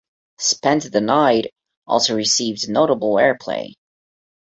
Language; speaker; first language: English; non-native, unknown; Portuguese